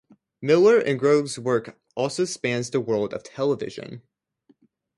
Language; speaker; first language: English; native; English